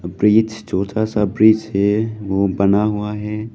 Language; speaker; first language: Hindi; non-native, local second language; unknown